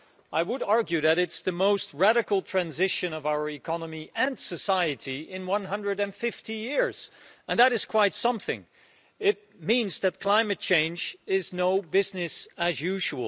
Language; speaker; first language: English; non-native, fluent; Dutch